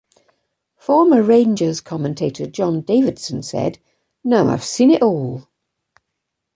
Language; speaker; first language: English; native; English